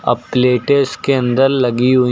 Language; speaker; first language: Hindi; native; Hindi